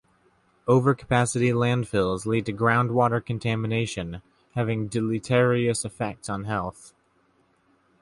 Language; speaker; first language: English; native; English